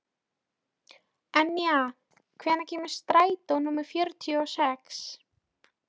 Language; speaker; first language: Icelandic; non-native, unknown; Polish